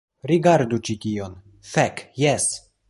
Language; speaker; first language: Esperanto; non-native, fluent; Polish